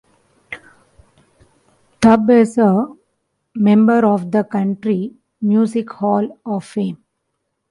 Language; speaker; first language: English; non-native, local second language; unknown